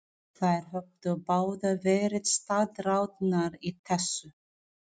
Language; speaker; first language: Icelandic; non-native, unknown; Filipino